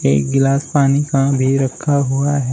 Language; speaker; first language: Hindi; native; Hindi